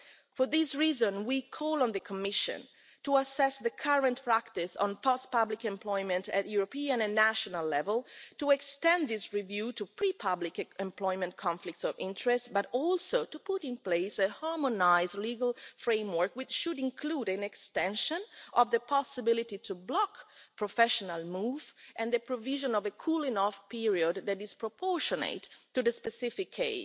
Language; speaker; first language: English; non-native, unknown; Italian